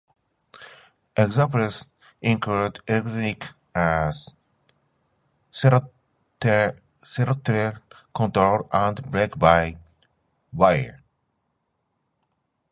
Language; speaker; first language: English; non-native, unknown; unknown